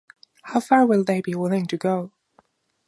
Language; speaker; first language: English; non-native, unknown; German